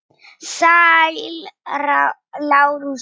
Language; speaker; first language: Icelandic; non-native, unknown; Polish